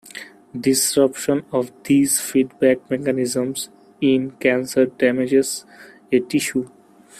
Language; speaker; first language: English; non-native, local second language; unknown